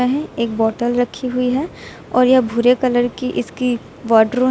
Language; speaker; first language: Hindi; native; Hindi